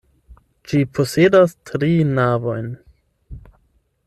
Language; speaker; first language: Esperanto; non-native, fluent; German